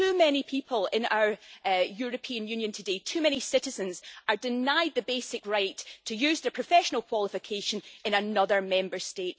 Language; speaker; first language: English; native; English